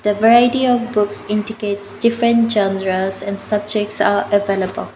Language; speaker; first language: English; non-native, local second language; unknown